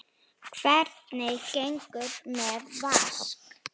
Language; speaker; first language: Icelandic; non-native, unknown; Slovak